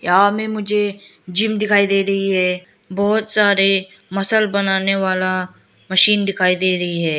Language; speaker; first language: Hindi; non-native, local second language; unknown